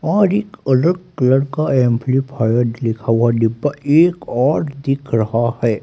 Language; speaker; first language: Hindi; native; Hindi